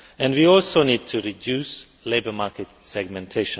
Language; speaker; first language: English; non-native, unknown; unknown